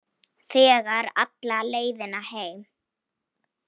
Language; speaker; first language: Icelandic; non-native, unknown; Polish